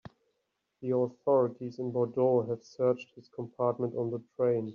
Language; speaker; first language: English; native; English